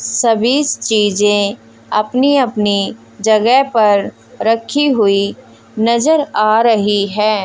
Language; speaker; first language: Hindi; native; Hindi